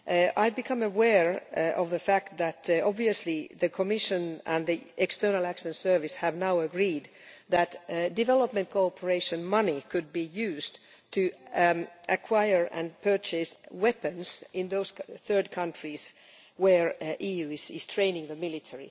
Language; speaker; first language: English; non-native, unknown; Finnish